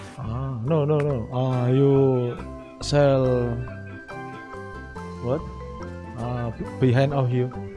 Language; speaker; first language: English; non-native, learner; Indonesian